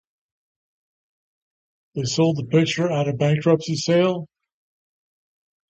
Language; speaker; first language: English; native; English